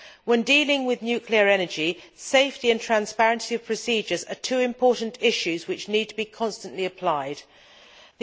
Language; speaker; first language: English; native; English